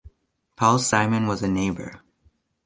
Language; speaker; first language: English; native; English